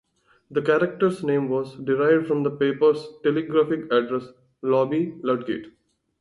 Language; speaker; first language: English; non-native, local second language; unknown